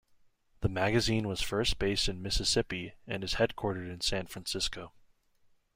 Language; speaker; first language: English; native; English